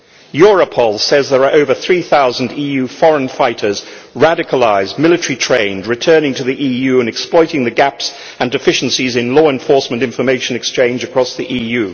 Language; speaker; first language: English; native; English